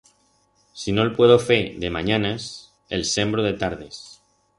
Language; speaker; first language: Aragonese; non-native, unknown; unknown